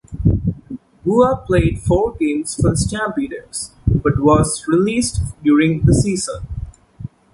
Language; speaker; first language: English; non-native, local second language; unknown